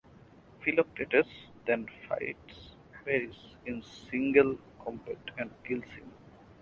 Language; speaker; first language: English; non-native, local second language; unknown